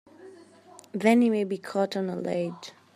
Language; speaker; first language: English; native; English